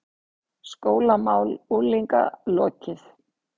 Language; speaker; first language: Icelandic; native; Icelandic